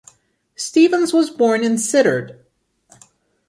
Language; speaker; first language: English; non-native, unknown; German